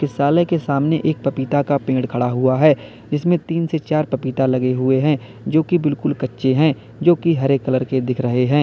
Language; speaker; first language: Hindi; native; Hindi